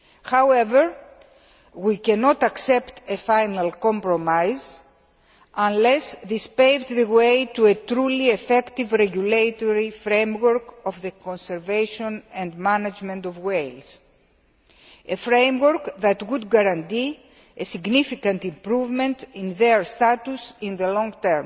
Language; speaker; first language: English; non-native, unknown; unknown